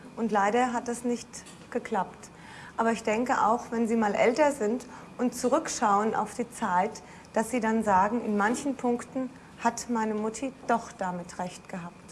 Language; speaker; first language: German; native; German